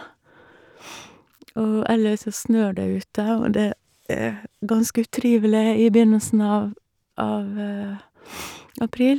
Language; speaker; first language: Norwegian; native; Norwegian